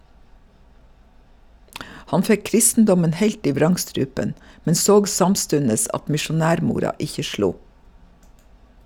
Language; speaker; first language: Norwegian; native; Norwegian